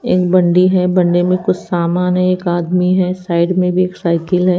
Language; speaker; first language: Hindi; native; Hindi